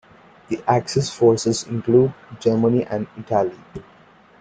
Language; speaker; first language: English; non-native, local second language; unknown